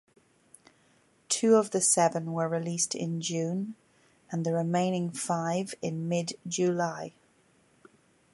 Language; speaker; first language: English; native; English